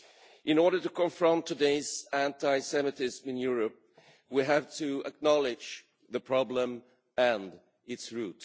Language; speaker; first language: English; non-native, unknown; Swedish